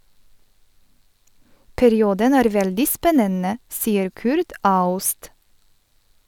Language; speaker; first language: Norwegian; non-native, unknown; Polish